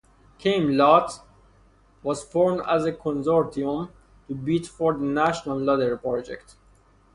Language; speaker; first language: English; non-native, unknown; Persian